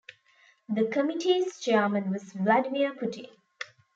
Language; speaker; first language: English; non-native, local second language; Tamil